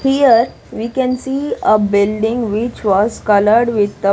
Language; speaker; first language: English; non-native, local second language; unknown